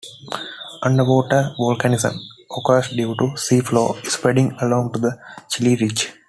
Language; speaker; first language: English; non-native, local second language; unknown